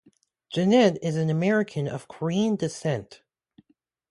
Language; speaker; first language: English; native; English